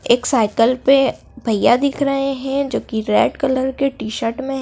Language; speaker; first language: Hindi; native; Hindi